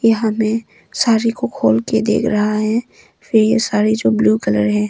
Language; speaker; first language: Hindi; non-native, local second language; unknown